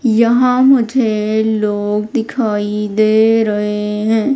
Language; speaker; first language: Hindi; native; Hindi